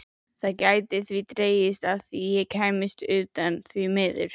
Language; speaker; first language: Icelandic; native; Icelandic